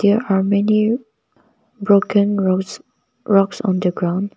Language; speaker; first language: English; non-native, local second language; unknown